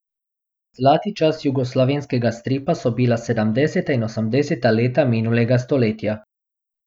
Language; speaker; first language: Slovenian; non-native, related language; Bosnian